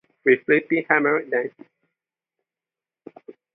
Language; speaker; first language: English; non-native, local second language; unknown